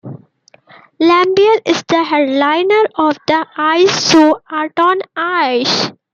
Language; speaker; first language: English; native; English